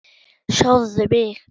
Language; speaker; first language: Icelandic; non-native, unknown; German